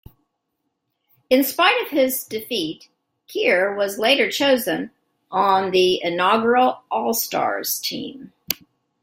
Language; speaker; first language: English; native; English